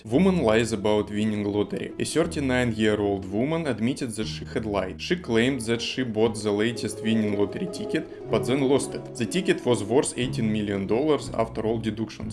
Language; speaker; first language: English; non-native, fluent; Russian